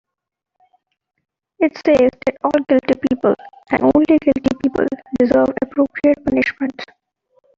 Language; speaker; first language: English; non-native, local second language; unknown